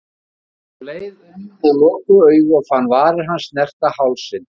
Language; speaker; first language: Icelandic; native; Icelandic